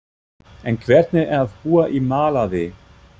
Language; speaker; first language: Icelandic; non-native, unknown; German